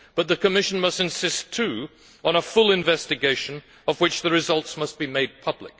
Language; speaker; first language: English; native; English